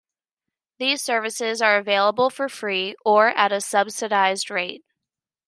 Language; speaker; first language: English; native; English